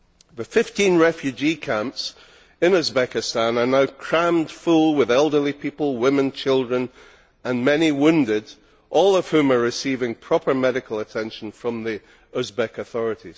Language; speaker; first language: English; native; English